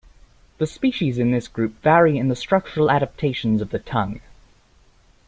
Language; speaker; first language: English; native; English